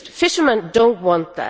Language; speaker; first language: English; non-native, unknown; Swedish